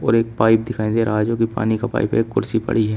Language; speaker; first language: Hindi; native; Hindi